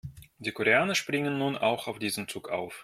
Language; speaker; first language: German; non-native, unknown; Russian